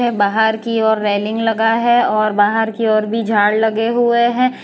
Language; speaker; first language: Hindi; non-native, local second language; Gujarati